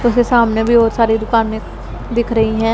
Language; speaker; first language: Hindi; non-native, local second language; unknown